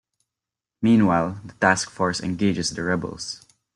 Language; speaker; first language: English; non-native, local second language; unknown